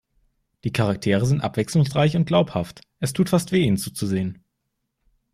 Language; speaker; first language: German; native; German